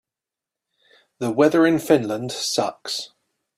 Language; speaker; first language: English; native; English